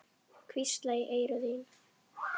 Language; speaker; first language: Icelandic; non-native, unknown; Polish